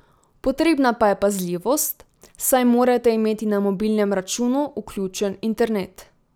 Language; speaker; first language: Slovenian; native; Slovenian